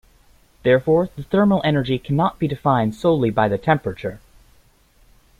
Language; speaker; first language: English; native; English